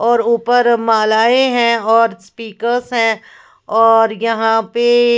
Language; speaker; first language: Hindi; non-native, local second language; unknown